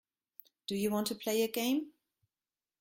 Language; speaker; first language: English; non-native, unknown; German